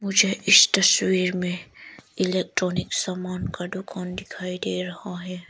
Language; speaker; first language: Hindi; non-native, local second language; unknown